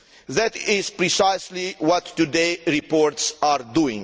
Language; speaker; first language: English; non-native, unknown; Romanian